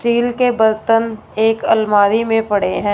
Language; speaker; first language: Hindi; non-native, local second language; Punjabi